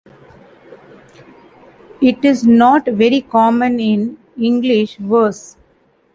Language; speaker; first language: English; non-native, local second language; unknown